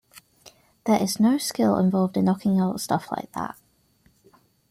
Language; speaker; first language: English; native; English